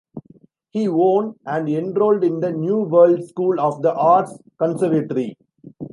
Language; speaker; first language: English; non-native, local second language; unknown